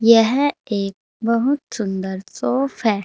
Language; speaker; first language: Hindi; native; Hindi